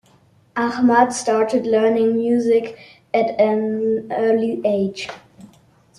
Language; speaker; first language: English; non-native, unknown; German